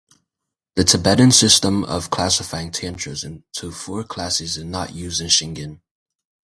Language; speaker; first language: English; native; English